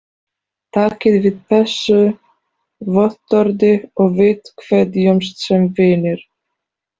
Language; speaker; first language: Icelandic; non-native, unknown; Polish